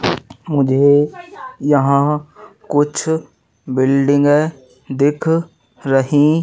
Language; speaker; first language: Hindi; native; Hindi